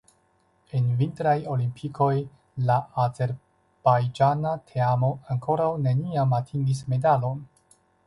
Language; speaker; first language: Esperanto; non-native, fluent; Chinese